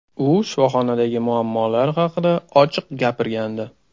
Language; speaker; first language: Uzbek; non-native, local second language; Russian